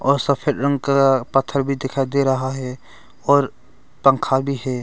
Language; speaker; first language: Hindi; non-native, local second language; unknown